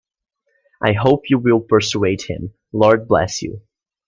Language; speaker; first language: English; native; English